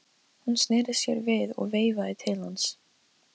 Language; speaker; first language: Icelandic; non-native, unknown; Polish